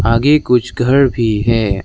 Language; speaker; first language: Hindi; non-native, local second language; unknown